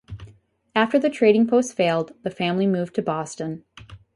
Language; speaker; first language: English; native; English